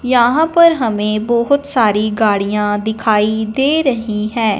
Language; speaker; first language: Hindi; non-native, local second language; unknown